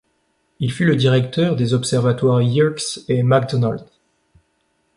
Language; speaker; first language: French; native; French